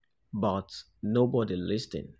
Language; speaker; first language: English; non-native, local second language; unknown